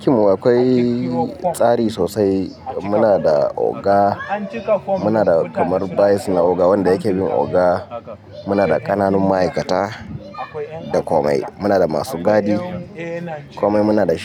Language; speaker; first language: Hausa; native; Hausa